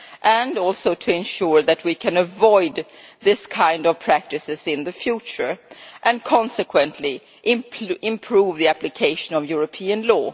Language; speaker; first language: English; non-native, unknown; Swedish